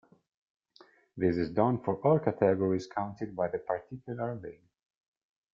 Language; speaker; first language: English; non-native, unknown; Italian